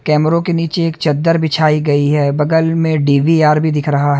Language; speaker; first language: Hindi; native; Hindi